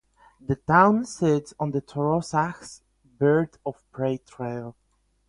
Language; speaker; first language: English; non-native, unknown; Polish